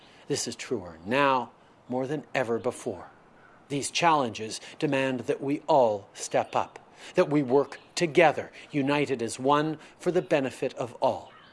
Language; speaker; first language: English; native; English